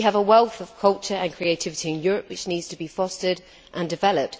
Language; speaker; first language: English; native; English